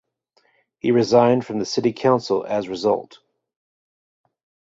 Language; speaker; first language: English; native; English